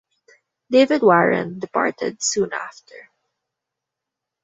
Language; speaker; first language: English; non-native, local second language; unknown